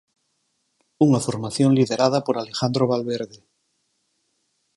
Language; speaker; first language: Galician; native; Galician